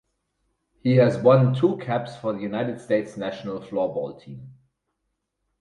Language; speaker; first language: English; non-native, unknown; German